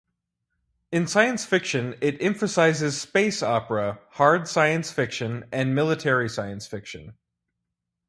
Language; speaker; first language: English; native; English